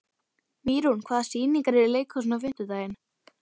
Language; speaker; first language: Icelandic; native; Icelandic